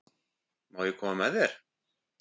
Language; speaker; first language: Icelandic; native; Icelandic